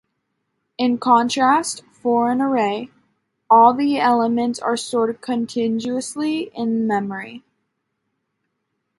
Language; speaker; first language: English; native; English